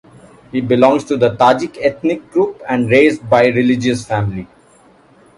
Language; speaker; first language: English; non-native, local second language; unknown